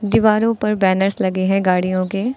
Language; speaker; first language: Hindi; native; Hindi